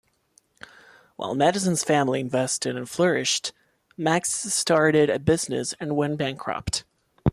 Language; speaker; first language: English; non-native, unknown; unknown